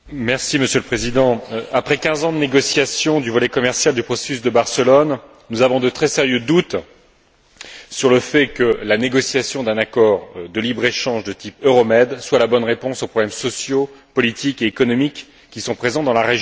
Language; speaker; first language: French; native; French